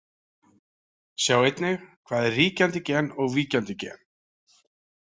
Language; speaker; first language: Icelandic; native; Icelandic